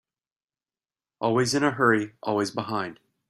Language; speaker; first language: English; native; English